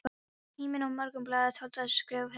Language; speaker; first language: Icelandic; non-native, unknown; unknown